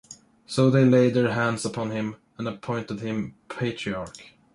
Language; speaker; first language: English; non-native, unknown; Swedish